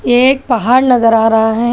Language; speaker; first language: Hindi; non-native, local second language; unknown